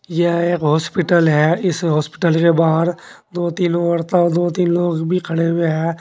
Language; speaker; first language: Hindi; native; Hindi